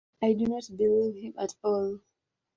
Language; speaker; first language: English; non-native, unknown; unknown